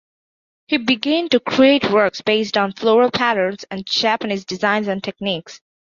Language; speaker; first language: English; non-native, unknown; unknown